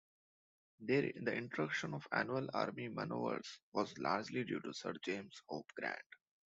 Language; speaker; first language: English; non-native, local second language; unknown